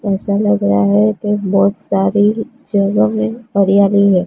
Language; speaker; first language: Hindi; non-native, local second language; Gujarati